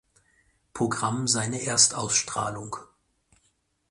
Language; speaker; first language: German; native; German